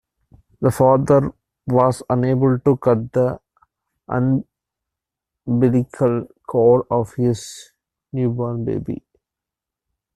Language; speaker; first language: English; non-native, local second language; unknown